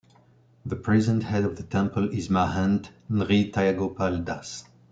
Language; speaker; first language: English; non-native, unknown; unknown